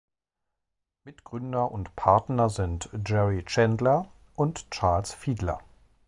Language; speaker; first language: German; native; German